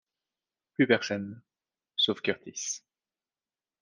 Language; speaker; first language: French; native; French